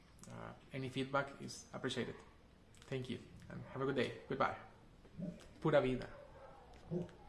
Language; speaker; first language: English; non-native, fluent; Spanish